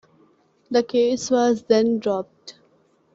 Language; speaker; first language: English; non-native, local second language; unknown